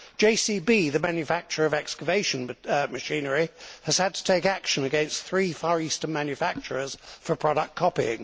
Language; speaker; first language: English; native; English